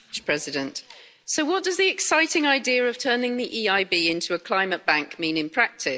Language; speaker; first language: English; native; English